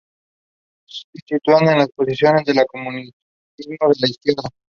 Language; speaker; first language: English; non-native, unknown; Spanish